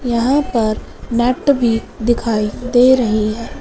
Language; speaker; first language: Hindi; non-native, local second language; Punjabi